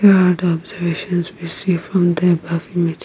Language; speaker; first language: English; non-native, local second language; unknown